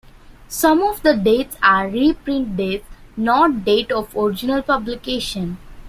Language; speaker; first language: English; non-native, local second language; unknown